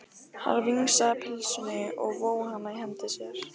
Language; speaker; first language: Icelandic; non-native, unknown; Lithuanian